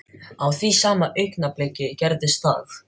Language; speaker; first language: Icelandic; non-native, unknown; Filipino